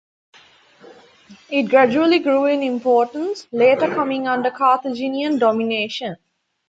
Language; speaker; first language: English; non-native, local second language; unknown